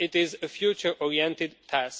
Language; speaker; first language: English; non-native, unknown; Romanian